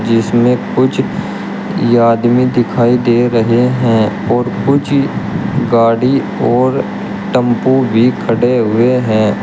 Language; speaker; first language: Hindi; native; Hindi